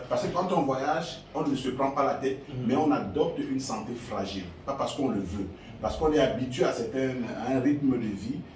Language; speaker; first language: French; non-native, local second language; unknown